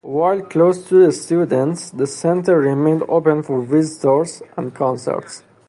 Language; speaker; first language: English; non-native, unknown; Persian